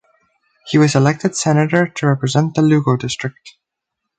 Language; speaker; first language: English; native; English